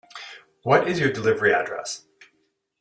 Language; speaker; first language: English; native; English